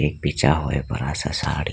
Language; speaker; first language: Hindi; non-native, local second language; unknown